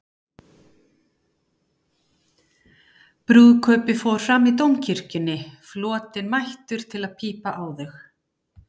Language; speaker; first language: Icelandic; native; Icelandic